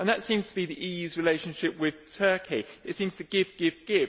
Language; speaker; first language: English; native; English